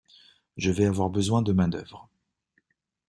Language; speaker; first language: French; native; French